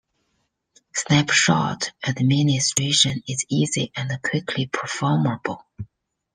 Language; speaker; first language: English; non-native, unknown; Chinese